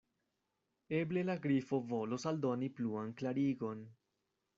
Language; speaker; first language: Esperanto; non-native, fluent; Spanish